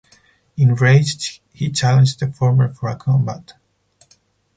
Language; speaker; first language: English; non-native, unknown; Spanish